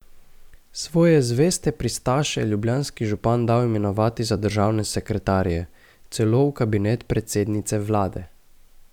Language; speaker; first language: Slovenian; native; Slovenian